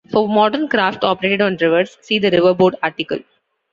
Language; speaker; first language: English; non-native, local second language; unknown